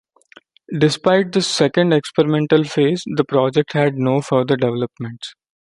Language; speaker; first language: English; non-native, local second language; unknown